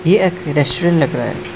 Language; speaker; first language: Hindi; non-native, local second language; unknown